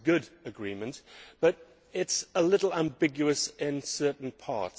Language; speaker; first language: English; native; English